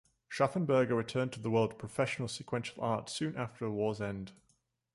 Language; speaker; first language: English; native; English